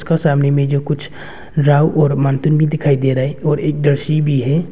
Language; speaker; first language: Hindi; non-native, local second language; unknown